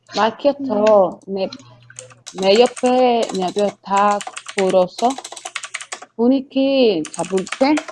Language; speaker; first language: Korean; non-native, learner; Spanish